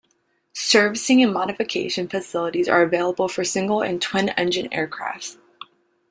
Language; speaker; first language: English; native; English